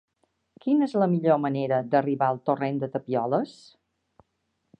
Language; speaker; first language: Catalan; native; Catalan